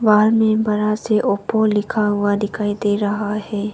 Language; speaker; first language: Hindi; non-native, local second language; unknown